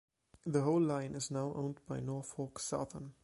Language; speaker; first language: English; non-native, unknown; German